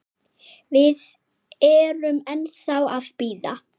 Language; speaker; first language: Icelandic; native; Icelandic